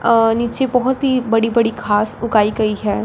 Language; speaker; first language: Hindi; non-native, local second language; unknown